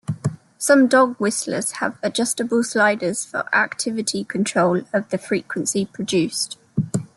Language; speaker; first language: English; native; English